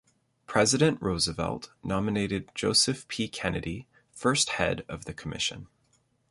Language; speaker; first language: English; native; English